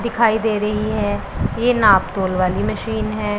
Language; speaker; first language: Hindi; non-native, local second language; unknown